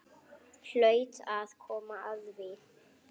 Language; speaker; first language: Icelandic; native; Icelandic